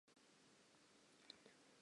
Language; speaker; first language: English; non-native, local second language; Southern Sotho